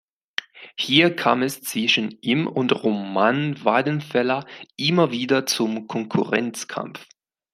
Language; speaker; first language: German; non-native, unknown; Spanish